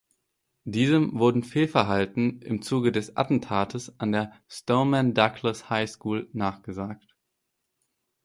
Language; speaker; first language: German; native; German